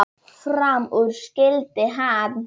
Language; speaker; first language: Icelandic; non-native, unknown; Polish